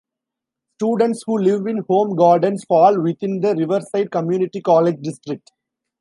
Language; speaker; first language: English; non-native, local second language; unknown